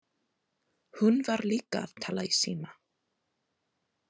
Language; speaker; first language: Icelandic; non-native, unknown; English